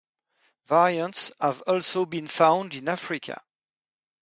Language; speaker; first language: English; non-native, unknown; French